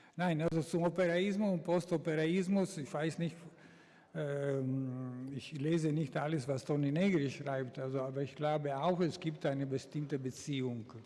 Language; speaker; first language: German; non-native, fluent; Italian